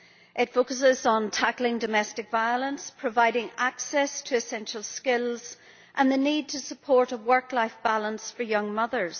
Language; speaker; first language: English; native; English